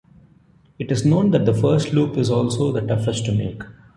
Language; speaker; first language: English; non-native, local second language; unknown